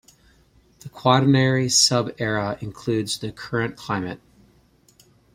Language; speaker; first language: English; native; English